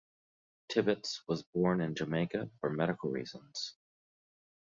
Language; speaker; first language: English; native; English